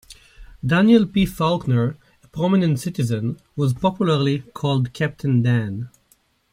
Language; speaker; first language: English; native; English